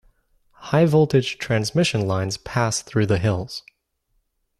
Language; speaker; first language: English; native; English